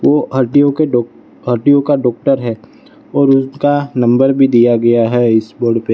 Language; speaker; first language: Hindi; non-native, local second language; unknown